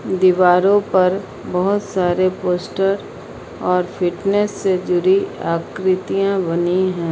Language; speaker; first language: Hindi; native; Hindi